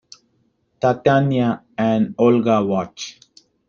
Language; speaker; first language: English; non-native, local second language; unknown